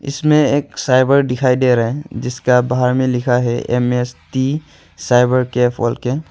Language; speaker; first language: Hindi; non-native, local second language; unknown